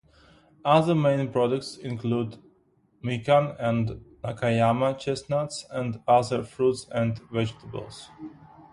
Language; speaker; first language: English; non-native, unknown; Ukrainian